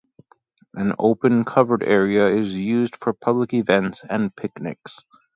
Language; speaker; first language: English; native; English